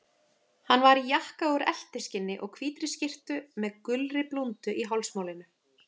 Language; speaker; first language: Icelandic; native; Icelandic